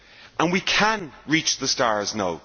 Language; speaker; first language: English; native; English